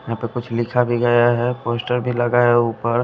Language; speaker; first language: Hindi; non-native, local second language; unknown